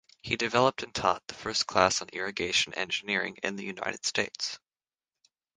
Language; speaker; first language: English; native; English